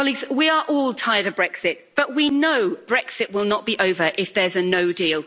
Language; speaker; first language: English; native; English